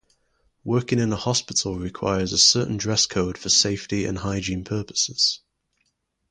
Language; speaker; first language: English; native; English